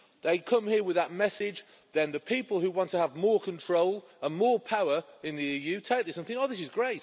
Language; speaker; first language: English; native; English